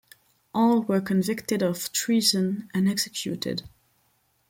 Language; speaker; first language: English; non-native, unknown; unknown